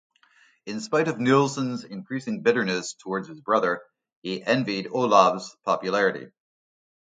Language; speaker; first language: English; native; English